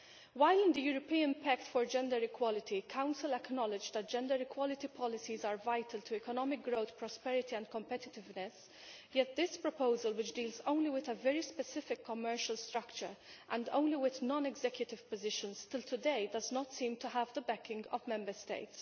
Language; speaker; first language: English; non-native, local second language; Maltese